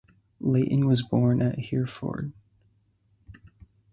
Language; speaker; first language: English; native; English